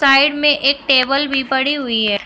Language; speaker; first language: Hindi; native; Hindi